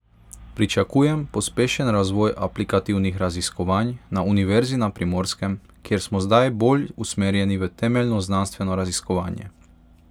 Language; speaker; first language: Slovenian; non-native, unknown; Hungarian